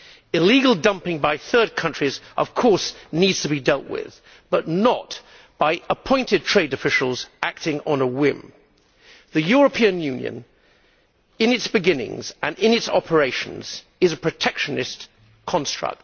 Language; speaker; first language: English; native; English